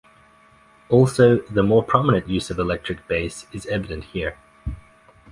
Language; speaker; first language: English; native; English